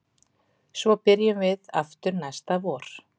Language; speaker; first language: Icelandic; native; Icelandic